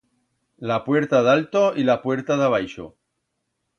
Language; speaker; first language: Aragonese; native; Aragonese